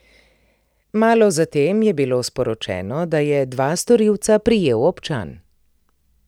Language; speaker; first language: Slovenian; native; Slovenian